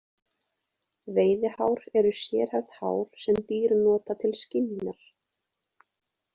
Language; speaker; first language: Icelandic; native; Icelandic